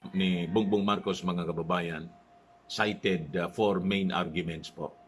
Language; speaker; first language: Filipino; non-native, local second language; Cebuano